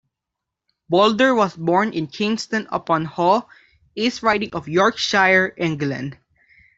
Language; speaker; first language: English; non-native, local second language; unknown